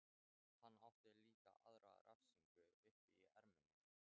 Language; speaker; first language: Icelandic; non-native, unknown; Thai